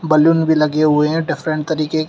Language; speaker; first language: Hindi; native; Hindi